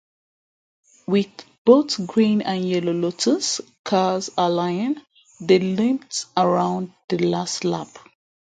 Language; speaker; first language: English; native; English